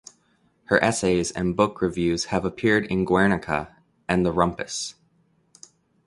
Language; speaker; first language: English; native; English